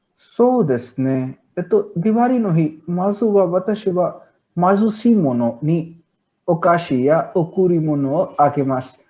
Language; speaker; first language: Japanese; non-native, learner; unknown